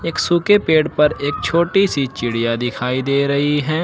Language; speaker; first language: Hindi; native; Hindi